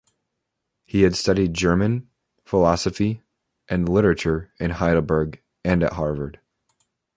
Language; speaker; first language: English; native; English